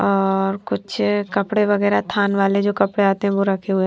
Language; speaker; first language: Hindi; non-native, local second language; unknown